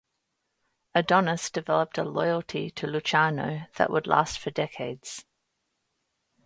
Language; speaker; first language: English; native; English